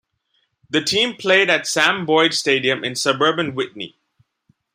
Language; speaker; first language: English; non-native, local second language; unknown